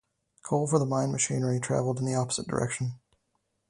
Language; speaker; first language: English; native; English